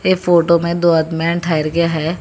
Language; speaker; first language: Hindi; non-native, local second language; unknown